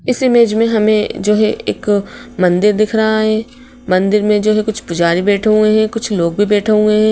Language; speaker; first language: Hindi; native; Hindi